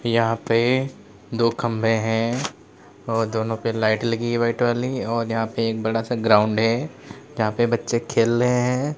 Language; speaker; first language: Hindi; native; Hindi